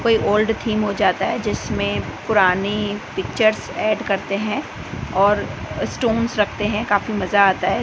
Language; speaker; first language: Hindi; non-native, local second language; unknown